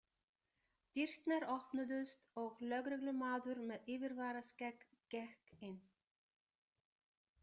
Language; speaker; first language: Icelandic; non-native, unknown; Bulgarian